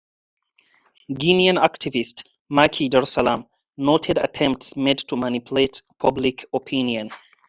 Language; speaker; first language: English; non-native, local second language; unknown